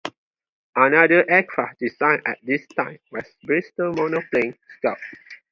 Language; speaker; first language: English; non-native, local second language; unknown